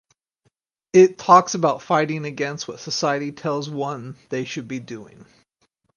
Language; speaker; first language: English; native; English